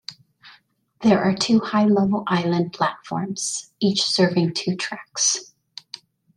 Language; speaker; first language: English; native; English